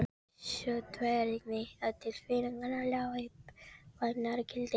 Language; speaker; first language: Icelandic; non-native, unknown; Filipino